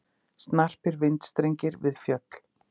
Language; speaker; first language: Icelandic; native; Icelandic